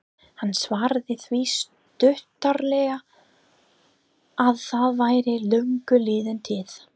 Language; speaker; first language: Icelandic; non-native, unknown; English